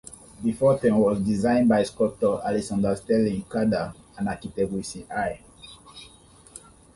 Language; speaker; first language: English; non-native, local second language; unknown